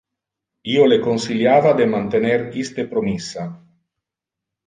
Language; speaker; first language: Interlingua; non-native, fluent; Italian